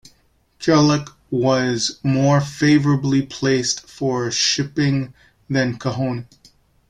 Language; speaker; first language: English; native; English